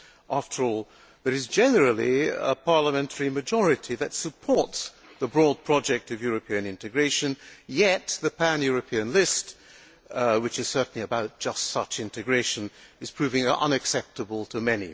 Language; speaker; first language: English; non-native, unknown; Hungarian